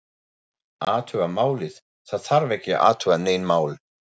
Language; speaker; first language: Icelandic; non-native, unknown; German